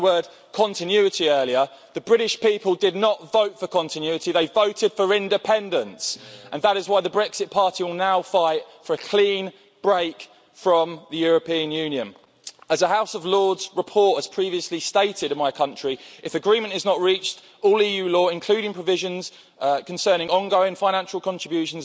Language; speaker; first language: English; native; English